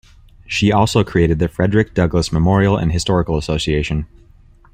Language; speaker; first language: English; native; English